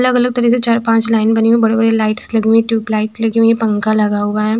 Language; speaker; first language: Hindi; non-native, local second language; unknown